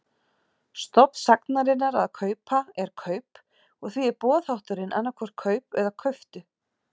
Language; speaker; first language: Icelandic; native; Icelandic